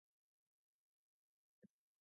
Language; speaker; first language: English; non-native, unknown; Mongolian